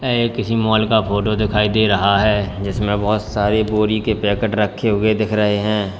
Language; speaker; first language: Hindi; native; Hindi